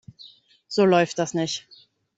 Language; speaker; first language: German; native; German